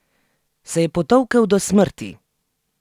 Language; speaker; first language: Slovenian; native; Slovenian